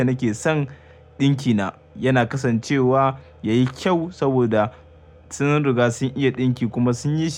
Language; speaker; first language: Hausa; native; Hausa